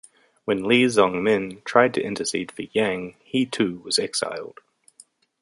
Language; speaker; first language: English; native; English